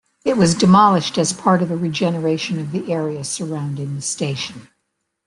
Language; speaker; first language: English; native; English